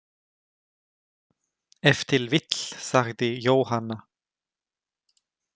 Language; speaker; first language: Icelandic; non-native, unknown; German